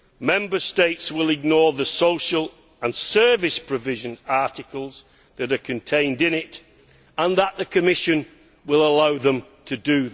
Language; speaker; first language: English; native; English